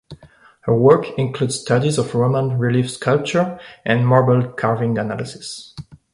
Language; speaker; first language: English; non-native, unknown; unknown